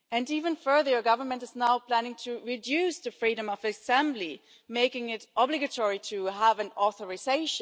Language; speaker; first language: English; non-native, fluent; German